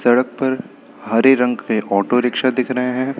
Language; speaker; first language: Hindi; native; Hindi